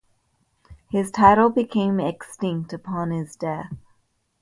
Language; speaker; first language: English; native; English